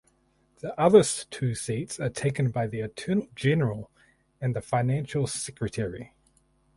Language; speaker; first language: English; native; English